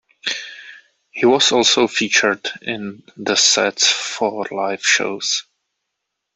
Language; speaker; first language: English; non-native, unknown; Czech